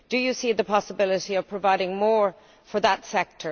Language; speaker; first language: English; native; English